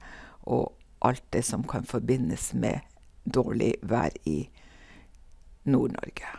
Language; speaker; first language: Norwegian; native; Norwegian